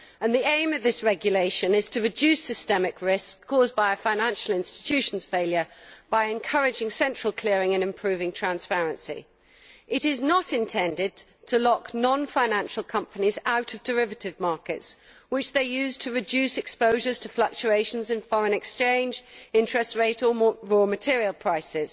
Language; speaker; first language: English; native; English